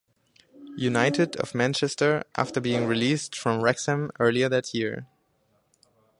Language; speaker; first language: English; non-native, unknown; German